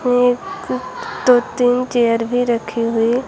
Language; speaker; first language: Hindi; native; Hindi